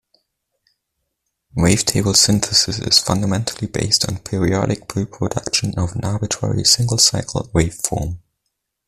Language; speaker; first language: English; non-native, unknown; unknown